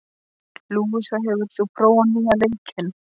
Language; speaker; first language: Icelandic; non-native, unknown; Polish